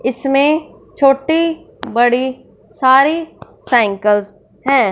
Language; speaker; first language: Hindi; non-native, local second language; Punjabi